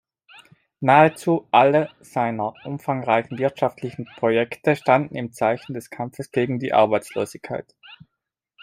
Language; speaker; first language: German; non-native, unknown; Italian